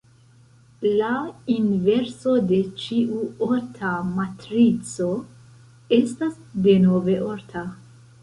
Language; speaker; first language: Esperanto; non-native, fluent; Central Kurdish